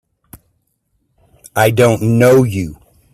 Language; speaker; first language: English; native; English